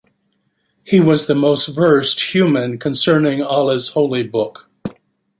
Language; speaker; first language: English; native; English